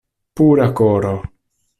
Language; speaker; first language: Esperanto; non-native, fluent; Italian